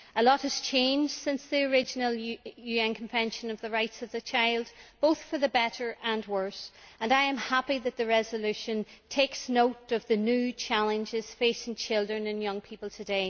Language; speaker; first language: English; native; English